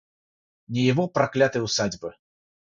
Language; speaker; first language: Russian; non-native, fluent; Georgian